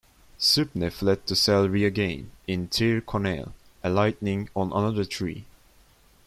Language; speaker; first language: English; non-native, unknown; Turkish